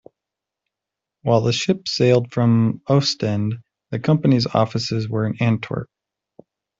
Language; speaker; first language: English; native; English